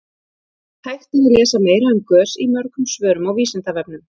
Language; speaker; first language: Icelandic; native; Icelandic